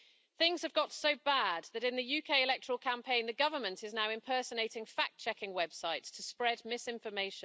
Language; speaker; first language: English; native; English